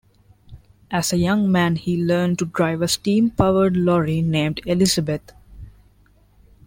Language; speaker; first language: English; non-native, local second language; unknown